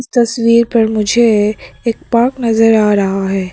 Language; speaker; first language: Hindi; early bilingual, other home language; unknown